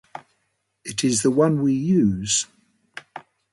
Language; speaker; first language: English; native; English